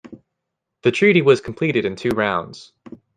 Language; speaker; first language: English; native; English